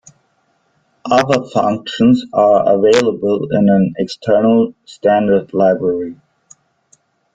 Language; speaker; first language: English; non-native, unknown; German